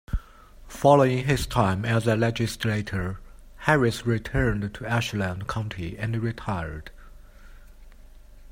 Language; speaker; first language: English; non-native, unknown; Chinese